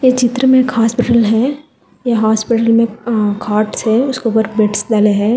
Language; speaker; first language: Hindi; non-native, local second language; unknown